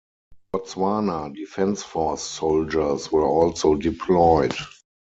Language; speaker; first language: English; non-native, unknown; German